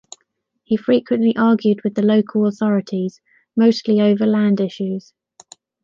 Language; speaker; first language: English; native; English